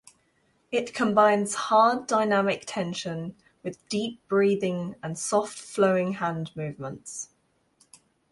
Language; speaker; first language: English; non-native, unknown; German